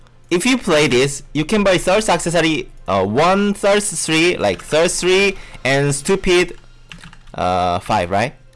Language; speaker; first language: English; non-native, learner; Korean